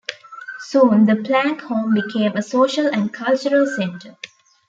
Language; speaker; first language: English; non-native, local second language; Tamil